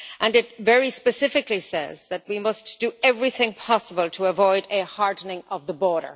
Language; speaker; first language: English; native; English